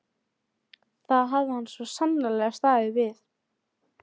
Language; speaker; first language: Icelandic; native; Icelandic